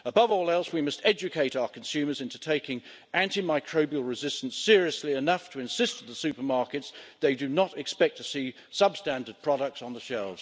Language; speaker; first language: English; native; English